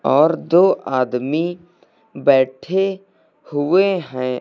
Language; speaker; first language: Hindi; native; Hindi